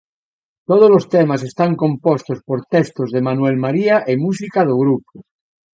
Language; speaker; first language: Galician; native; Galician